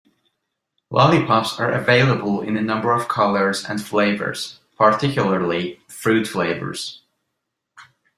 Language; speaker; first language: English; non-native, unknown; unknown